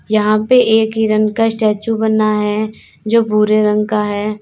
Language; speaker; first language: Hindi; native; Hindi